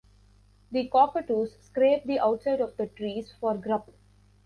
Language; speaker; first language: English; non-native, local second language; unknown